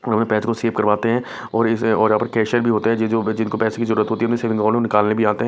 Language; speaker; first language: Hindi; non-native, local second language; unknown